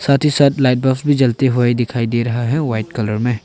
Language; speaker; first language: Hindi; non-native, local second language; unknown